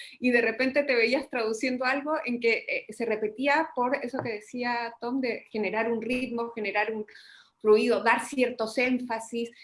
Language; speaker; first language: Spanish; native; Spanish